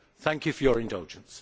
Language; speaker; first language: English; native; English